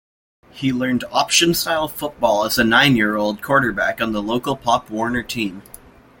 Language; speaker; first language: English; native; English